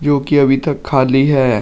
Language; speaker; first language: Hindi; native; Hindi